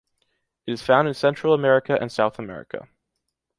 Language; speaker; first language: English; native; English